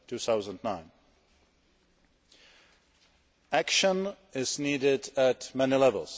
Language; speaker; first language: English; non-native, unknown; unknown